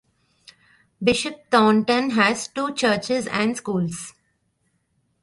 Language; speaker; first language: English; non-native, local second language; Tamil